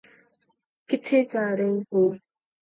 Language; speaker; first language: English; non-native, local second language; Punjabi